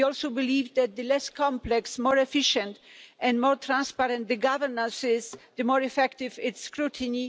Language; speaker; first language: English; non-native, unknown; Polish